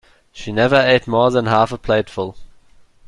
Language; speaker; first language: English; non-native, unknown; German